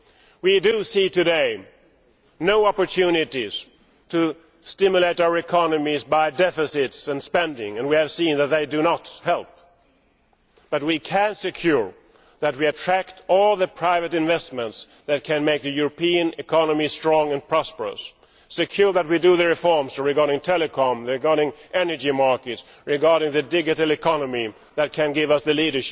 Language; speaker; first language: English; non-native, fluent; Swedish